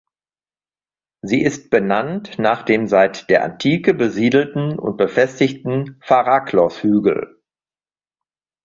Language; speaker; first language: German; native; German